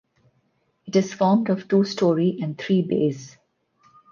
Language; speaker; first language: English; non-native, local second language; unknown